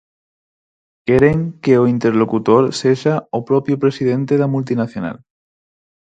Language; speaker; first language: Galician; non-native, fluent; Spanish